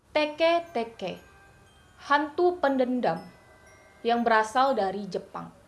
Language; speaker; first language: Indonesian; non-native, local second language; Hakka Chinese